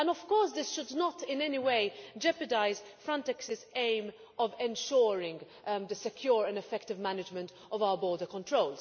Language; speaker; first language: English; non-native, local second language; Maltese